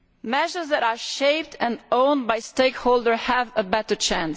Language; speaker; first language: English; non-native, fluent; Italian